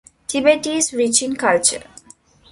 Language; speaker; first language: English; non-native, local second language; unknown